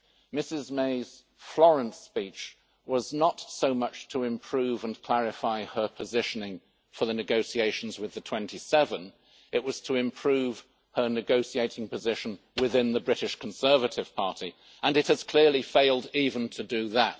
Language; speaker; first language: English; native; English